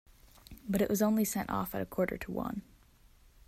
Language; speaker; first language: English; native; English